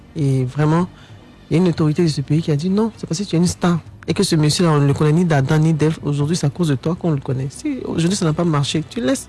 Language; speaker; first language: French; non-native, local second language; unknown